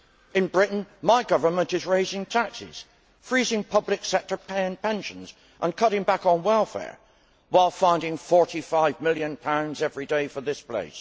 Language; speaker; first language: English; native; English